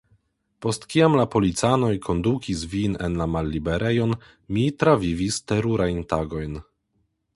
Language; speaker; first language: Esperanto; non-native, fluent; Polish